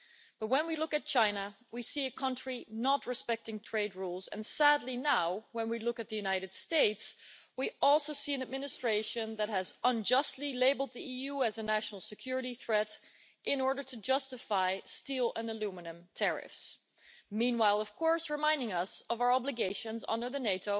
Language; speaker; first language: English; non-native, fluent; Dutch